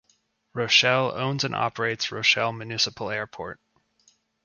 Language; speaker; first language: English; native; English